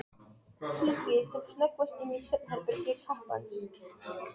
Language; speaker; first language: Icelandic; non-native, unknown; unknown